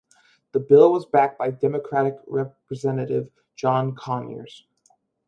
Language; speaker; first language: English; native; English